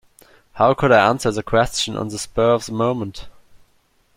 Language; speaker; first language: English; non-native, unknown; German